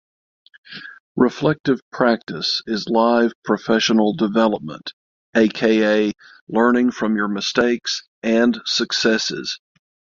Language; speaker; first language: English; native; English